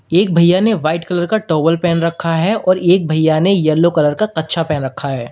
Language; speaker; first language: Hindi; native; Hindi